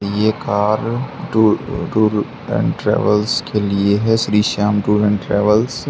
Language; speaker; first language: Hindi; native; Hindi